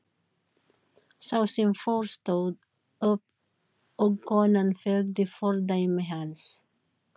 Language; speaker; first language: Icelandic; non-native, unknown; Filipino